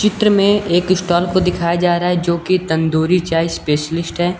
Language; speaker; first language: Hindi; native; Hindi